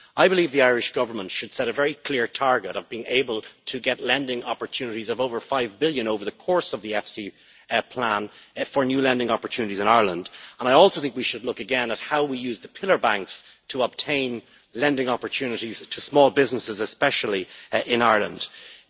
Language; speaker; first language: English; native; English